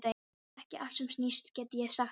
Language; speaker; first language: Icelandic; non-native, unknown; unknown